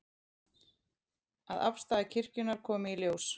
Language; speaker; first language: Icelandic; native; Icelandic